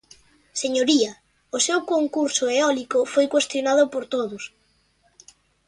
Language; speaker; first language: Galician; native; Galician